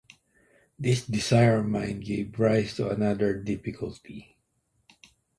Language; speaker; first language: English; non-native, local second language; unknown